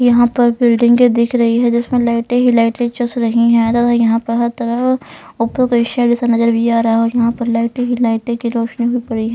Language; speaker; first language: Hindi; non-native, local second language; Punjabi